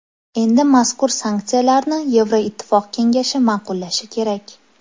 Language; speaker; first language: Uzbek; native; Uzbek